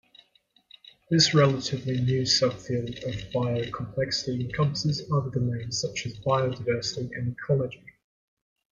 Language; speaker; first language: English; native; English